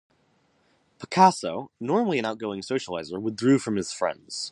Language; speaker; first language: English; native; English